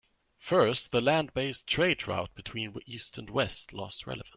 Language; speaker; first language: English; non-native, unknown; German